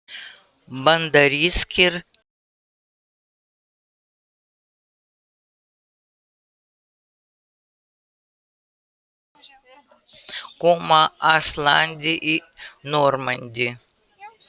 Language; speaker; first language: Icelandic; non-native, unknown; Russian